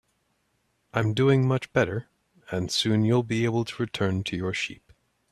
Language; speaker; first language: English; native; English